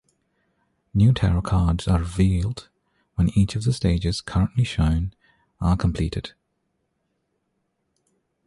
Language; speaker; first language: English; non-native, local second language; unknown